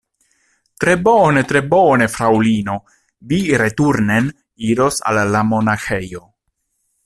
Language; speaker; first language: Esperanto; non-native, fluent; Italian